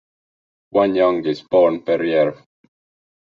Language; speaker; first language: English; non-native, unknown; Estonian